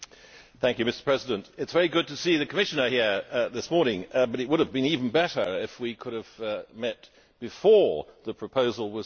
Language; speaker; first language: English; native; English